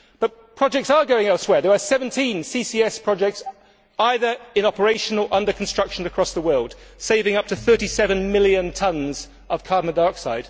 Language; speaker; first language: English; native; English